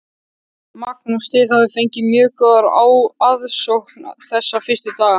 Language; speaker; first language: Icelandic; native; Icelandic